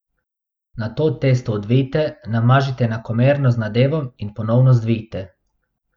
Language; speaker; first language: Slovenian; non-native, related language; Bosnian